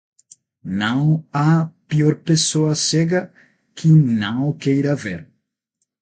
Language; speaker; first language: Portuguese; non-native, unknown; Spanish